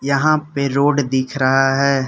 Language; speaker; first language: Hindi; non-native, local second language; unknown